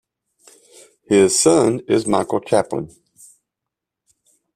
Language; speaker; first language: English; native; English